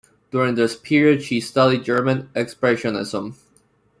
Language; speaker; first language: English; non-native, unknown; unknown